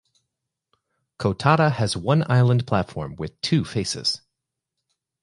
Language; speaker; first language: English; native; English